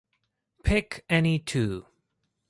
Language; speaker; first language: English; non-native, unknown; Greek